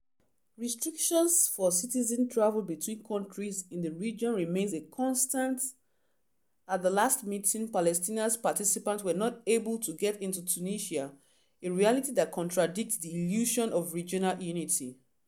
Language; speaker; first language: English; non-native, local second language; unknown